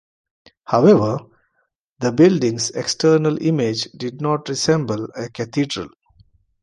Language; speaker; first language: English; non-native, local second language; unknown